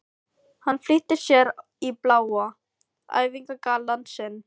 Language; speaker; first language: Icelandic; non-native, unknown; Filipino